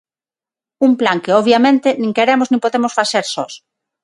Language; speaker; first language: Galician; non-native, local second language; Spanish